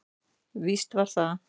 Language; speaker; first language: Icelandic; native; Icelandic